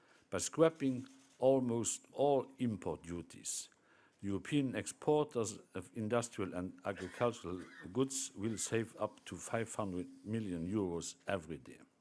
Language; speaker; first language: English; non-native, fluent; Luxembourgish